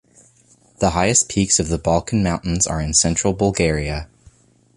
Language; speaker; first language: English; native; English